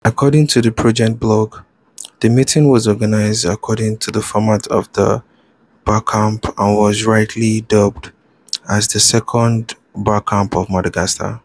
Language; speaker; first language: English; non-native, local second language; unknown